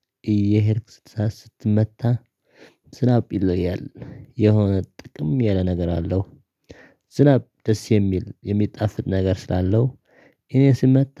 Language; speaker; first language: Amharic; non-native, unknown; Tigrinya